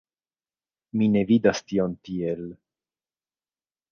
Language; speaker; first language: Esperanto; non-native, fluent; Italian